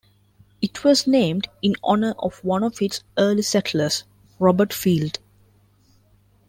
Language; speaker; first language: English; non-native, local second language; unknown